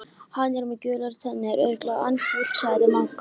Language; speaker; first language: Icelandic; native; Icelandic